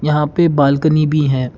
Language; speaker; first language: Hindi; non-native, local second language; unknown